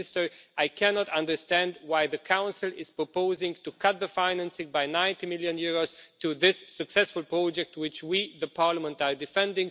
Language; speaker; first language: English; non-native, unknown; Romanian